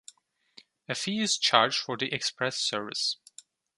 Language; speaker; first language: English; non-native, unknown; Turkish